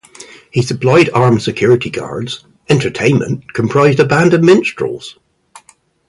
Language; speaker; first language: English; native; English